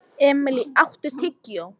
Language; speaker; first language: Icelandic; non-native, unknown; English